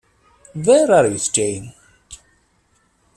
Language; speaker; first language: English; non-native, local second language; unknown